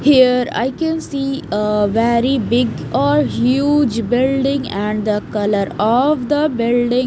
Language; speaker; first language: English; non-native, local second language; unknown